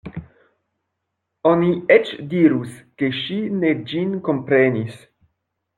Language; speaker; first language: Esperanto; non-native, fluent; French